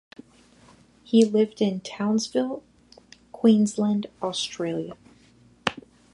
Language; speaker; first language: English; native; English